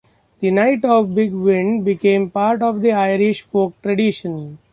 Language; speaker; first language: English; non-native, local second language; Marathi